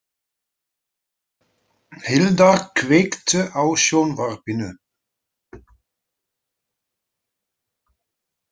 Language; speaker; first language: Icelandic; non-native, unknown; Dutch